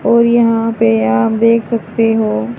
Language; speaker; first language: Hindi; native; Hindi